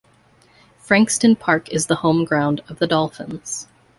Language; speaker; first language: English; native; English